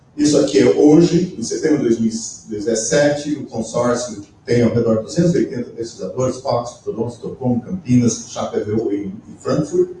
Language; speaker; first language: Portuguese; native; Portuguese